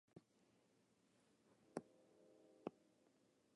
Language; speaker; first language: English; native; English